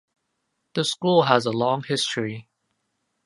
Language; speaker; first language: English; non-native, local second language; Cantonese